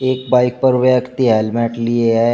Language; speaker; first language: Hindi; native; Hindi